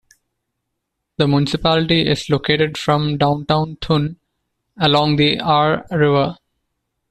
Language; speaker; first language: English; non-native, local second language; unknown